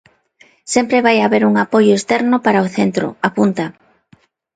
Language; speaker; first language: Galician; non-native, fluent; Spanish